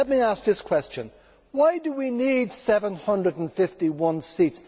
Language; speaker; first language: English; native; English